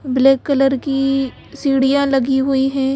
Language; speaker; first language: Hindi; native; Hindi